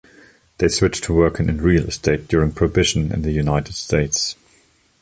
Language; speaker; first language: English; non-native, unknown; German